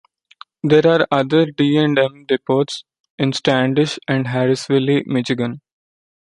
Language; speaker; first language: English; non-native, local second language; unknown